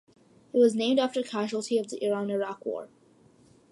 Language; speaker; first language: English; early bilingual, other home language; Malayalam